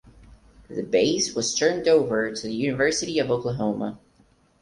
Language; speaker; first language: English; non-native, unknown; Portuguese